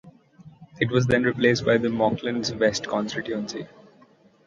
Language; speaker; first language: English; non-native, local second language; Marathi